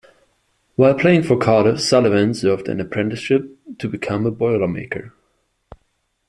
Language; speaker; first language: English; non-native, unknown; German